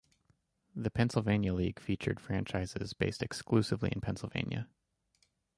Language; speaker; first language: English; native; English